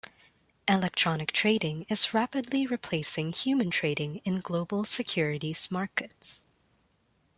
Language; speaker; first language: English; non-native, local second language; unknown